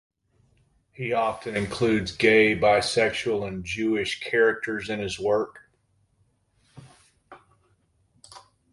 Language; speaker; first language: English; native; English